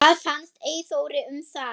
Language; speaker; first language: Icelandic; non-native, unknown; German